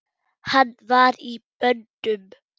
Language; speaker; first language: Icelandic; non-native, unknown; German